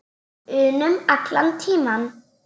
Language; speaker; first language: Icelandic; native; Icelandic